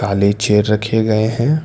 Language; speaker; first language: Hindi; non-native, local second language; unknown